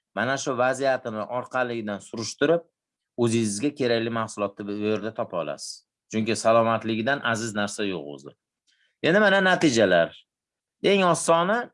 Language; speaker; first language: Uzbek; native; Uzbek